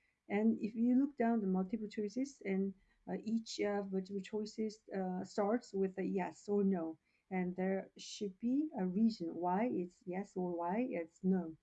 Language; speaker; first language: English; non-native, fluent; Korean